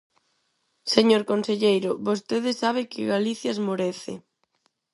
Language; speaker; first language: Galician; non-native, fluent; Spanish